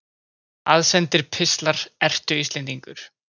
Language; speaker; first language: Icelandic; native; Icelandic